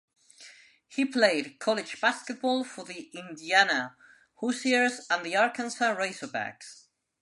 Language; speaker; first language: English; non-native, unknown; Spanish